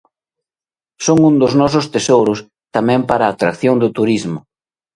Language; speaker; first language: Galician; native; Galician